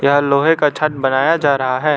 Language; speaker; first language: Hindi; non-native, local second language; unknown